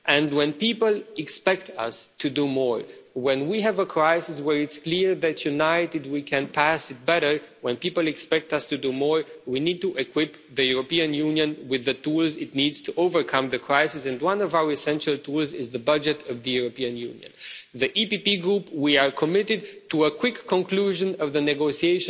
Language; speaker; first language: English; non-native, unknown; Romanian